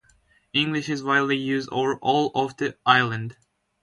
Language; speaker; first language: English; non-native, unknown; Turkish